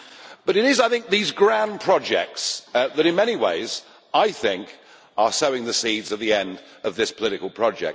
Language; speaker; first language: English; native; English